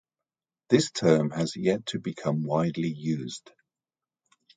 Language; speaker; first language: English; native; English